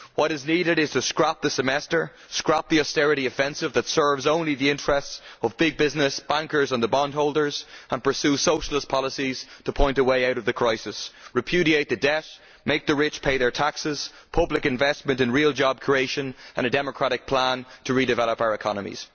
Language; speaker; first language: English; native; English